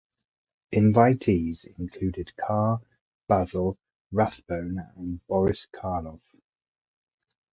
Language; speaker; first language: English; native; English